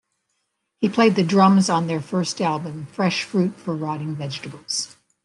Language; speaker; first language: English; native; English